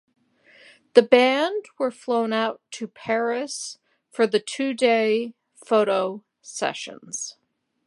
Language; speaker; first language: English; native; English